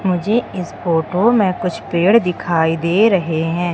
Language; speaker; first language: Hindi; native; Hindi